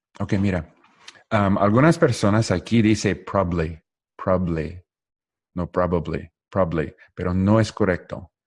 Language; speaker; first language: Spanish; non-native, learner; English